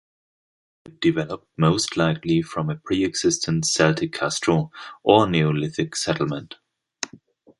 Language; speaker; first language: English; non-native, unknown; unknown